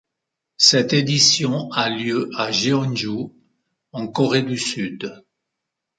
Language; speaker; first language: French; native; French